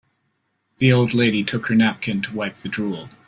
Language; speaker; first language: English; native; English